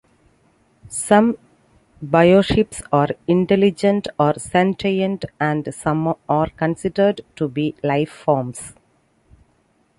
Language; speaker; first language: English; non-native, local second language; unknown